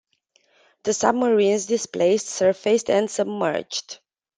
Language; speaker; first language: English; non-native, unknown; Romanian